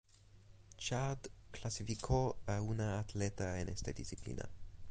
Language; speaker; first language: Spanish; non-native, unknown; English